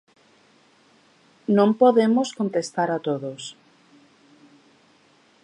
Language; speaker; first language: Galician; native; Galician